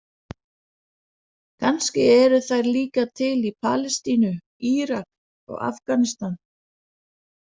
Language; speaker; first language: Icelandic; non-native, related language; Danish